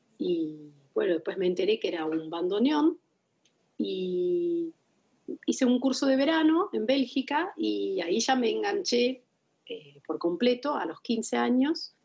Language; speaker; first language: Spanish; non-native, fluent; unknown